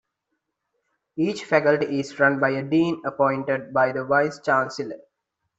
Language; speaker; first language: English; non-native, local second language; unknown